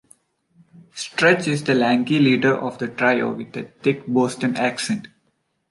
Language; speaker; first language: English; non-native, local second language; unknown